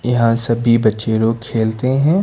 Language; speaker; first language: Hindi; non-native, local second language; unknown